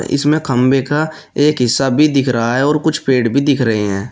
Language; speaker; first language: Hindi; native; Hindi